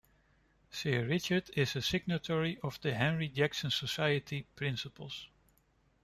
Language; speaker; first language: English; non-native, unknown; Dutch